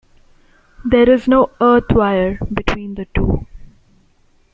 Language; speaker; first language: English; non-native, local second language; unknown